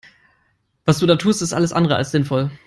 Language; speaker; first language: English; non-native, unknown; German